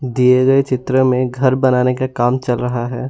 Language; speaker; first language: Hindi; non-native, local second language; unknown